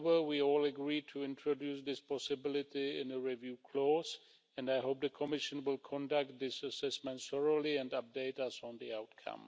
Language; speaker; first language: English; non-native, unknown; Czech